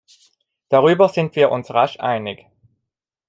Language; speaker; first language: German; non-native, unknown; Italian